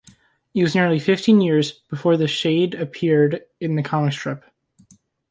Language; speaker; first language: English; native; English